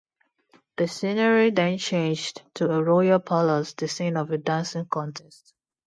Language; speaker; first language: English; non-native, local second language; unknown